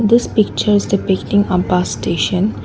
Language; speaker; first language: English; non-native, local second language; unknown